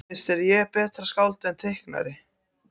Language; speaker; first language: Icelandic; non-native, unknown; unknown